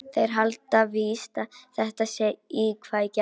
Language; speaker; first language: Icelandic; non-native, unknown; Polish